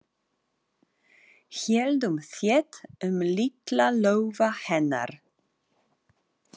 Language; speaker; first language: Icelandic; non-native, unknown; Polish